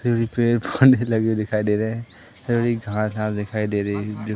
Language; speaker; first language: Hindi; native; Hindi